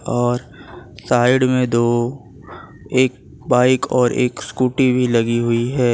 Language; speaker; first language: Hindi; non-native, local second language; Gujarati